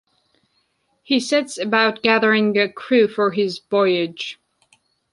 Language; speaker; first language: English; non-native, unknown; Georgian